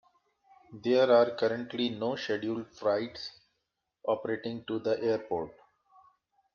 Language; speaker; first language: English; non-native, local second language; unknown